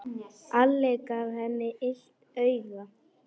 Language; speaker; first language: Icelandic; non-native, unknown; Polish